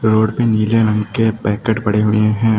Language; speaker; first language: Hindi; native; Hindi